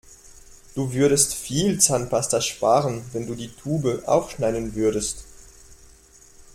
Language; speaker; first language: German; non-native, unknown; French